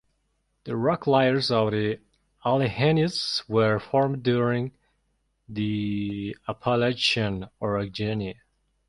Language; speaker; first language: English; non-native, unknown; Mongolian